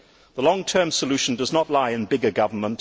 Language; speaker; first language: English; native; English